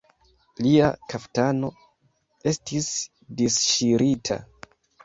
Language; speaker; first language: Esperanto; non-native, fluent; Kinyarwanda